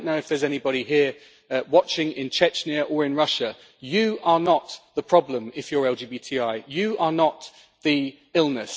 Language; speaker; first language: English; native; English